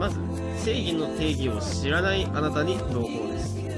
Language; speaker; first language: Japanese; native; Japanese